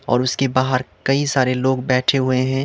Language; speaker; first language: Hindi; non-native, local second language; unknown